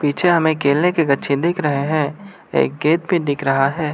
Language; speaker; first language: Hindi; non-native, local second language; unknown